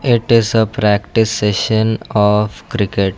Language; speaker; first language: English; non-native, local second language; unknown